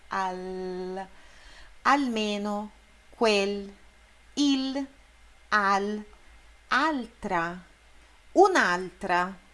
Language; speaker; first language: Italian; non-native, fluent; Portuguese